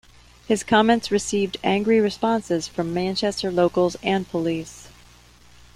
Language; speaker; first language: English; native; English